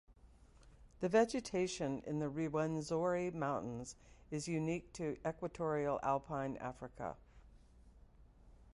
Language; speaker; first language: English; native; English